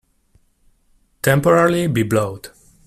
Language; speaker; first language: English; non-native, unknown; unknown